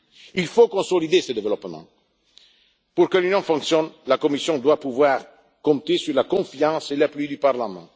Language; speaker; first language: French; non-native, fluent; Italian